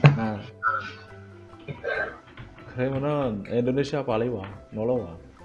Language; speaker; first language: Korean; non-native, learner; Indonesian